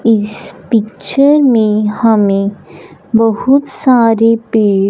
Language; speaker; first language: Hindi; non-native, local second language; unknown